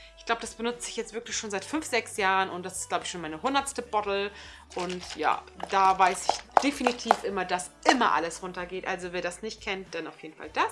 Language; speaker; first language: German; early bilingual, other home language; Turkish